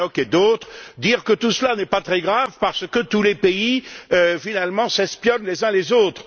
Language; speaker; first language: French; native; French